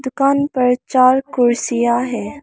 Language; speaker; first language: Hindi; non-native, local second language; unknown